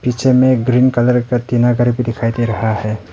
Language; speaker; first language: Hindi; early bilingual, other home language; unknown